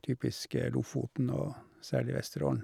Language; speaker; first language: Norwegian; native; Norwegian